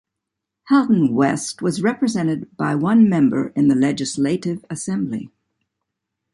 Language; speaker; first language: English; native; English